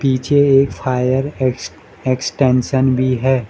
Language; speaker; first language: Hindi; non-native, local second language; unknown